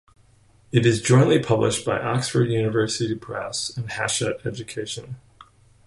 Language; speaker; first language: English; native; English